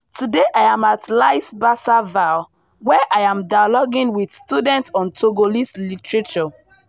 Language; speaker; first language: English; non-native, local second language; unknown